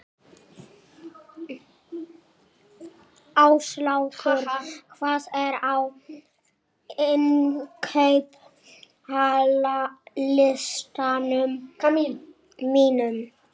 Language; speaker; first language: Icelandic; native; Icelandic